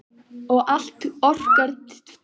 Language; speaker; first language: Icelandic; native; Icelandic